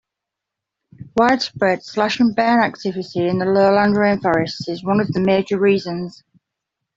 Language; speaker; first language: English; native; English